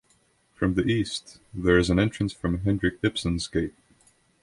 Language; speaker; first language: English; non-native, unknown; Estonian